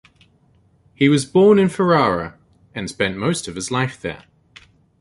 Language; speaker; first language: English; native; English